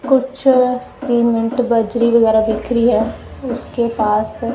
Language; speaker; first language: Hindi; non-native, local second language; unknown